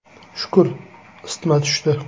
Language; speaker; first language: Uzbek; native; Uzbek